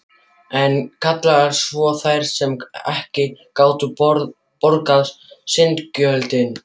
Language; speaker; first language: Icelandic; non-native, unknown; German